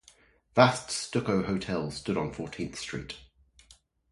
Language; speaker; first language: English; native; English